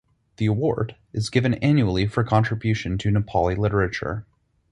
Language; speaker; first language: English; native; English